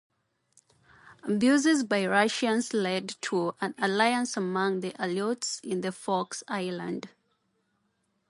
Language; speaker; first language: English; non-native, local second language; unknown